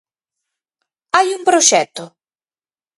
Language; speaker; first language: Galician; native; Galician